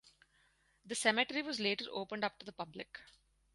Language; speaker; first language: English; non-native, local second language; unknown